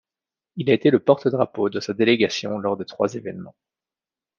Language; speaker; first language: French; native; French